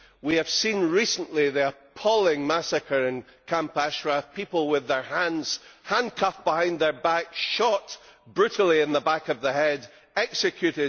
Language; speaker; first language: English; native; English